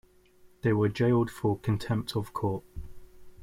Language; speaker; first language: English; native; English